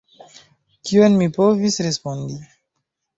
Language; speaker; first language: Esperanto; non-native, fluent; Chinese